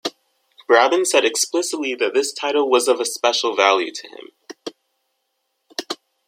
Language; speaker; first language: English; native; English